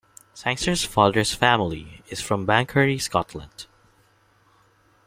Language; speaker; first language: English; non-native, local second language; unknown